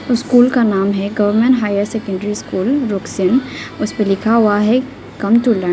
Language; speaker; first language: Hindi; non-native, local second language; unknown